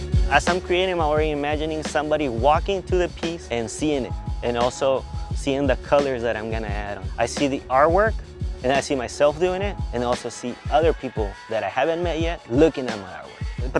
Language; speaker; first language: English; non-native, fluent; Spanish